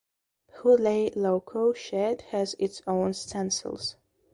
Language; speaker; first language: English; non-native, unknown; Belarusian